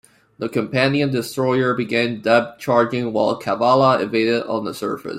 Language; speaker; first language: English; non-native, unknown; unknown